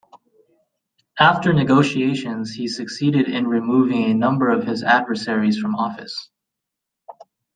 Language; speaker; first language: English; native; English